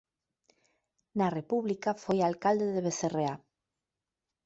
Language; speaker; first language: Galician; native; Galician